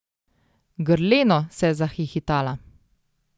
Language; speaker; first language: Slovenian; native; Slovenian